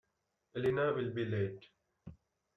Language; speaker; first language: English; non-native, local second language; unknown